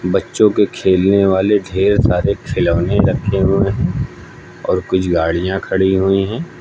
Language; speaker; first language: Hindi; native; Hindi